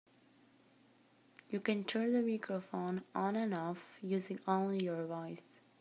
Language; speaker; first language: English; native; English